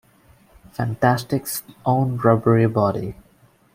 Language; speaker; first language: English; non-native, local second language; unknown